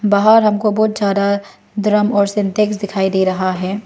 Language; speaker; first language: Hindi; non-native, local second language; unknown